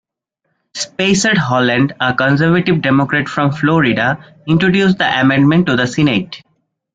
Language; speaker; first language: English; non-native, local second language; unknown